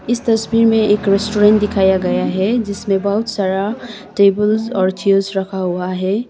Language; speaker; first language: Hindi; non-native, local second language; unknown